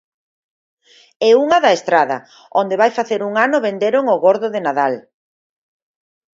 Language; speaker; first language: Galician; native; Galician